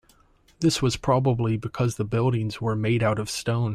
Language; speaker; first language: English; native; English